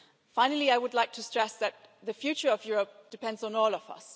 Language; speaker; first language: English; non-native, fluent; German